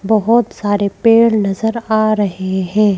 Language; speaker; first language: Hindi; native; Hindi